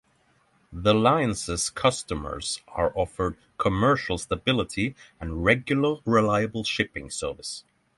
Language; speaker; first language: English; non-native, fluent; Norwegian